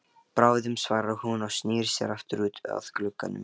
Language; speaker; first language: Icelandic; non-native, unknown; Lithuanian